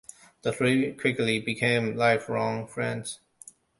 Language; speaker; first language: English; non-native, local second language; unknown